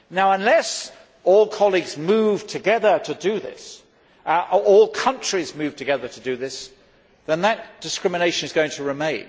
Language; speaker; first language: English; native; English